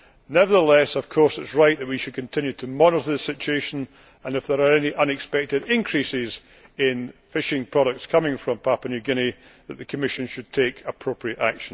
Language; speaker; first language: English; native; English